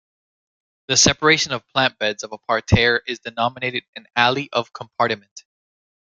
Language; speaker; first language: English; native; English